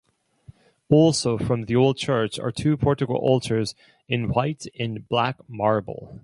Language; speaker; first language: English; non-native, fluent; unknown